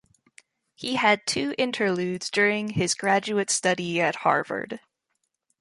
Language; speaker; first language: English; native; English